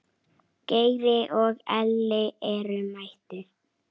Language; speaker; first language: Icelandic; native; Icelandic